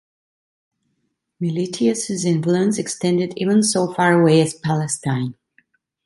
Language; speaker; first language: English; non-native, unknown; Italian